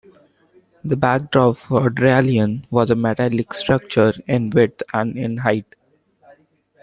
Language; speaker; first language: English; non-native, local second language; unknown